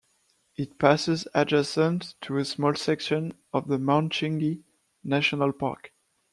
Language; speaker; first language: English; non-native, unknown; French